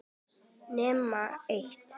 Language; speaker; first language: Icelandic; native; Icelandic